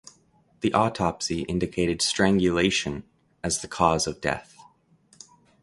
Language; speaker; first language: English; native; English